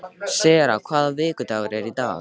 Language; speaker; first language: Icelandic; native; Icelandic